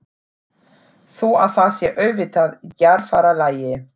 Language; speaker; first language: Icelandic; non-native, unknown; German